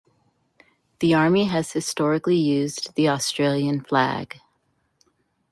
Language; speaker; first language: English; native; English